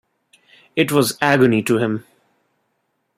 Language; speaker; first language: English; non-native, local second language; Bangla